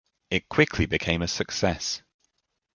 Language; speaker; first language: English; native; English